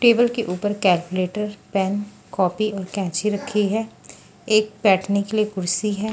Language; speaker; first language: Hindi; non-native, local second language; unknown